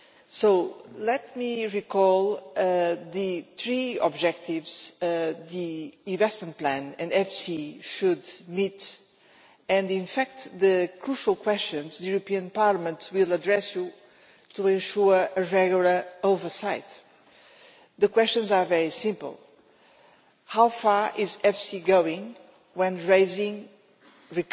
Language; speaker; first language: English; non-native, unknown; Portuguese